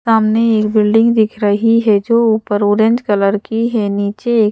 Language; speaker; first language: Hindi; native; Hindi